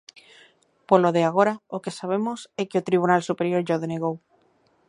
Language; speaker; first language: Galician; native; Galician